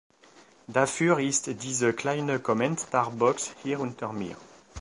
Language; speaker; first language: German; non-native, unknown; French